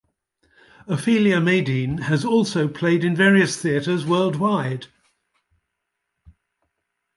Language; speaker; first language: English; native; English